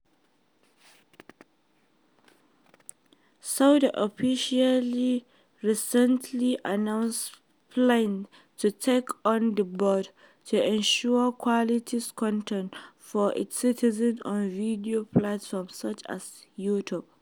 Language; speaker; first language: English; non-native, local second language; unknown